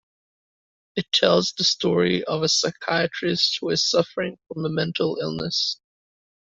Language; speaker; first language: English; native; English